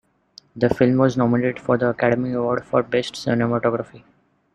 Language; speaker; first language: English; non-native, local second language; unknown